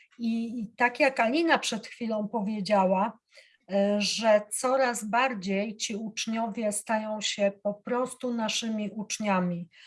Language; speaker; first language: Polish; native; Polish